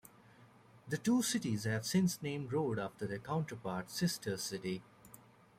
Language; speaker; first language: English; native; English